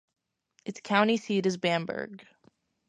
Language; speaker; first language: English; native; English